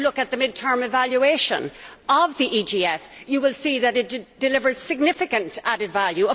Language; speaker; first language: English; native; English